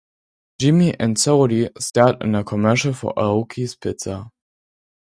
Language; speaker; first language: English; non-native, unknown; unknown